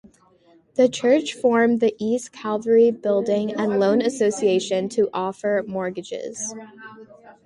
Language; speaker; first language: English; native; English